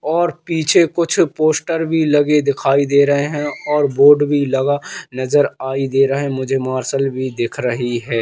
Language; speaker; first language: Hindi; native; Hindi